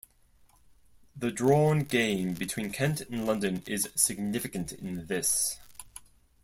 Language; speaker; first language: English; non-native, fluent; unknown